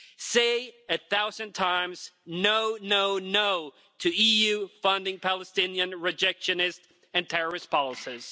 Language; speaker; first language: English; non-native, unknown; Swedish